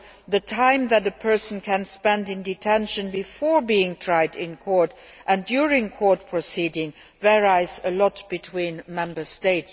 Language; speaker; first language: English; non-native, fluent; Luxembourgish